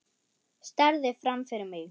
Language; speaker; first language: Icelandic; non-native, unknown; German